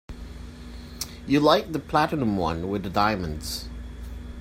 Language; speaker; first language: English; non-native, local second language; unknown